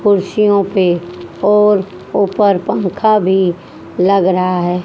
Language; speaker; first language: Hindi; native; Hindi